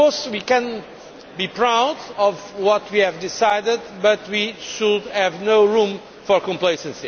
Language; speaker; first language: English; non-native, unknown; Portuguese